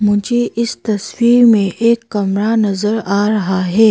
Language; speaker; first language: Hindi; non-native, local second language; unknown